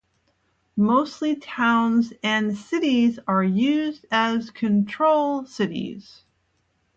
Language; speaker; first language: English; native; English